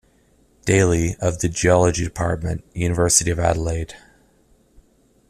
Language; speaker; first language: English; native; English